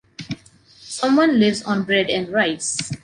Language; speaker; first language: English; non-native, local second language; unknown